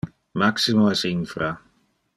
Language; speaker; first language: Interlingua; non-native, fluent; Dutch